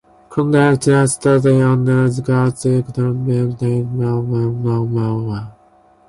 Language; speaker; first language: English; non-native, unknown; Japanese